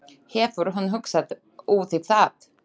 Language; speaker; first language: Icelandic; non-native, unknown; Slovak